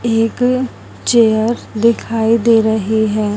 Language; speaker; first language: Hindi; native; Hindi